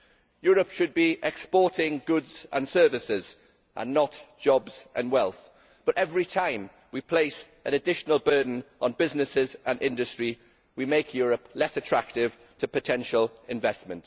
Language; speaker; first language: English; native; English